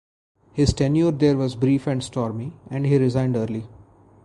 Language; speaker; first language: English; non-native, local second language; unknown